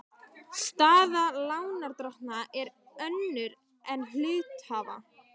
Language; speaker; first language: Icelandic; native; Icelandic